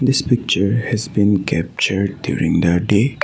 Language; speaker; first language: English; non-native, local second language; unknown